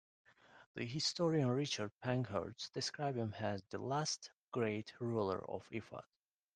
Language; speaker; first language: English; non-native, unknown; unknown